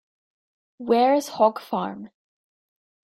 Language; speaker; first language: English; native; English